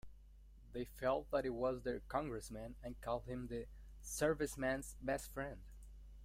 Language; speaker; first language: English; non-native, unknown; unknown